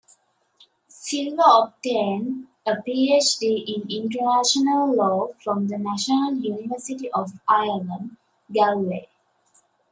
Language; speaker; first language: English; native; English